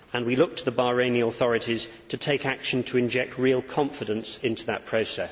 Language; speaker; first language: English; native; English